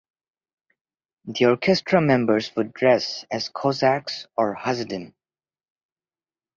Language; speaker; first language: English; non-native, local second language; Bangla